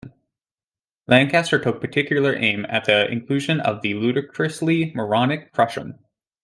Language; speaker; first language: English; native; English